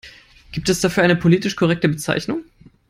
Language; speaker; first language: English; non-native, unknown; German